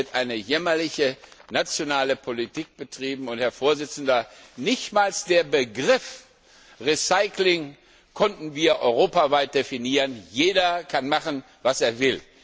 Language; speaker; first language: German; non-native, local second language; Luxembourgish